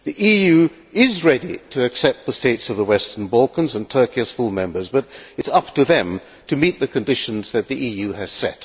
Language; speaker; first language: English; non-native, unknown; Hungarian